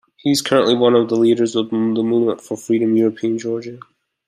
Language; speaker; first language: English; native; English